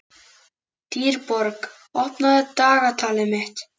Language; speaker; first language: Icelandic; native; Icelandic